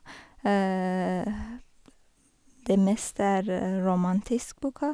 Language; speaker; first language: Norwegian; non-native, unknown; Persian